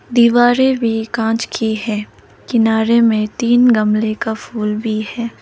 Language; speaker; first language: Hindi; non-native, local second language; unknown